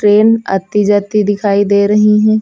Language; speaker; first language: Hindi; native; Hindi